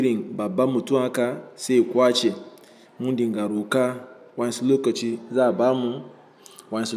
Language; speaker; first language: Hausa; non-native, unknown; Igbo